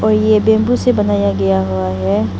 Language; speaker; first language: Hindi; non-native, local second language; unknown